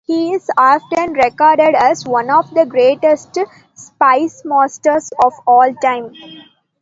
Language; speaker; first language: English; non-native, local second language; Tamil